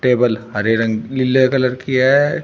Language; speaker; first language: Hindi; native; Hindi